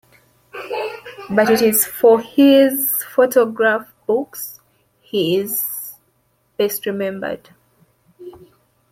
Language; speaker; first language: English; non-native, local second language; Ganda